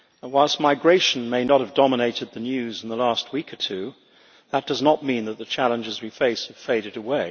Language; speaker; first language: English; native; English